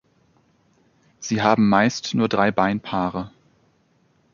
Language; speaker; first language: German; native; German